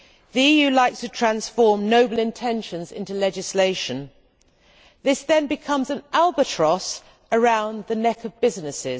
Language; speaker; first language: English; native; English